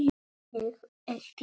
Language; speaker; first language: Icelandic; non-native, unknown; Polish